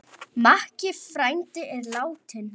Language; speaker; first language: Icelandic; native; Icelandic